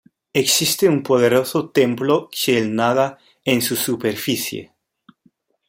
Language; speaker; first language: Spanish; non-native, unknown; German